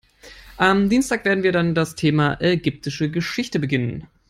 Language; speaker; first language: English; non-native, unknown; German